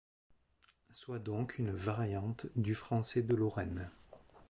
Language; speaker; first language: French; native; French